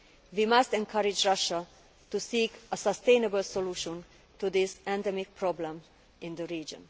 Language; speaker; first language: English; non-native, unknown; Hungarian